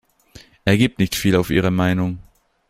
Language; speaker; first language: German; native; German